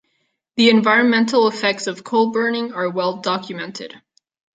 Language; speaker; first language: English; non-native, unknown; Catalan